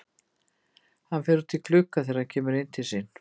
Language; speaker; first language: Icelandic; native; Icelandic